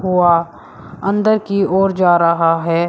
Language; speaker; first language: Hindi; native; Hindi